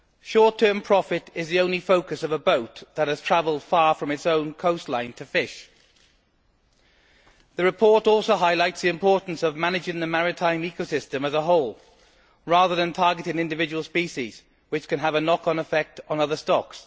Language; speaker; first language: English; native; English